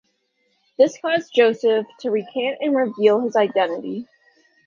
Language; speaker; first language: English; native; English